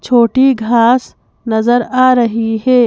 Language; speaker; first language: Hindi; native; Hindi